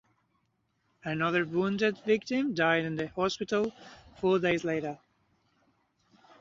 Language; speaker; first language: English; native; English